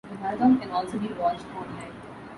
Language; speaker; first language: English; non-native, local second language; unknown